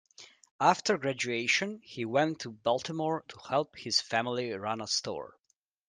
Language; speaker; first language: English; native; English